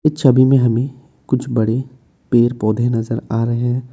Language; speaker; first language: Hindi; non-native, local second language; Assamese